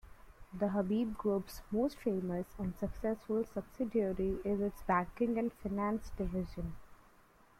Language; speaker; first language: English; non-native, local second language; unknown